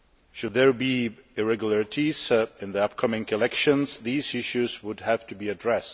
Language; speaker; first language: English; non-native, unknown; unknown